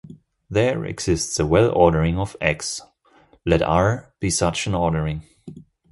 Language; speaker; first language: English; non-native, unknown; German